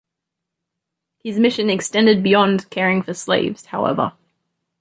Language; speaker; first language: English; native; English